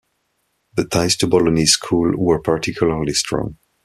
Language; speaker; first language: English; non-native, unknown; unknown